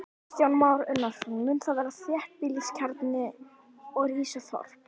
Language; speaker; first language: Icelandic; native; Icelandic